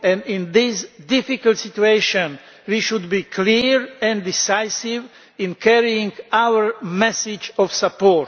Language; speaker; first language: English; non-native, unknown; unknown